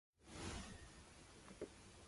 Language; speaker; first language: Spanish; non-native, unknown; Chinese